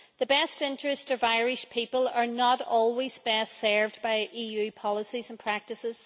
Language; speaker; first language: English; native; English